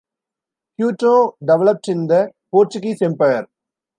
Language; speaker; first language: English; non-native, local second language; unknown